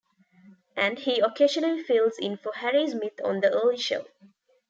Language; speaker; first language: English; non-native, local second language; Tamil